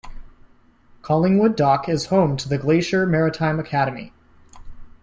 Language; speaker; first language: English; native; English